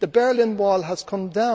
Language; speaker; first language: English; native; English